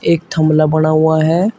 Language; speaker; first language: Hindi; native; Hindi